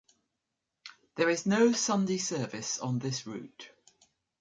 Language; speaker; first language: English; native; English